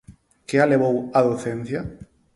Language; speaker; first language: Galician; non-native, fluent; Spanish